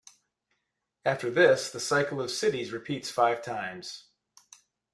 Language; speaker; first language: English; native; English